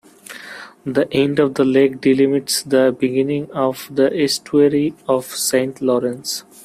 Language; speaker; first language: English; non-native, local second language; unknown